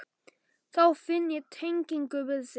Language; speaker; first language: Icelandic; non-native, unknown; Polish